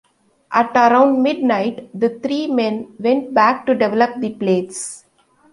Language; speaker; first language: English; non-native, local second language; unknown